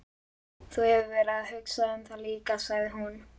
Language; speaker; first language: Icelandic; native; Icelandic